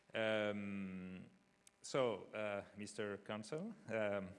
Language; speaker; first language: English; non-native, fluent; French